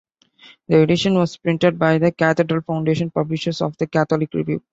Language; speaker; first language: English; non-native, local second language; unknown